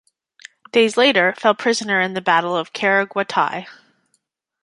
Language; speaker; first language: English; native; English